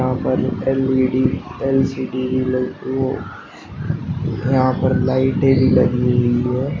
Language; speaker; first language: Hindi; native; Hindi